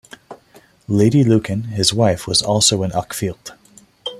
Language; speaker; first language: English; non-native, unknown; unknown